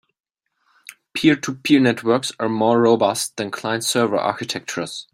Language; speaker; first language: English; non-native, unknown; German